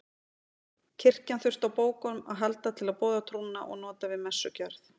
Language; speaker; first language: Icelandic; native; Icelandic